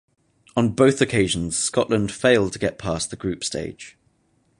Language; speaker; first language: English; native; English